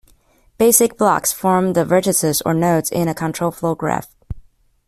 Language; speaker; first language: English; non-native, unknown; Chinese